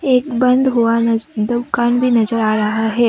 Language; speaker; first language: Hindi; non-native, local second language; Assamese